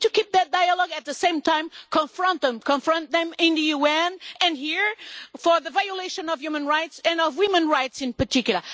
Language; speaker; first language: English; non-native, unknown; Portuguese